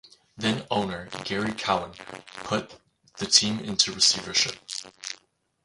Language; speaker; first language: English; native; English